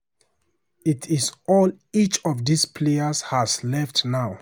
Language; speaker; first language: English; non-native, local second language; Hausa